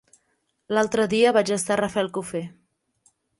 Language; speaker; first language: Catalan; native; Catalan